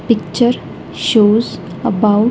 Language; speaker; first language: English; non-native, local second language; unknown